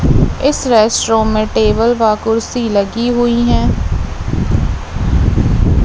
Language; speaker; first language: Hindi; native; Hindi